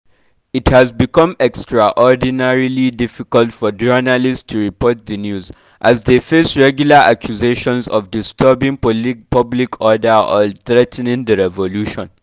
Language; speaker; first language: English; non-native, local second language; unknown